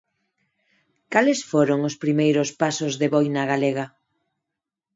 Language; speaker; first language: Galician; non-native, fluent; Spanish